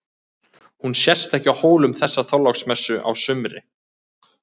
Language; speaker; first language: Icelandic; native; Icelandic